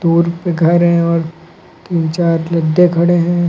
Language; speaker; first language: Hindi; native; Hindi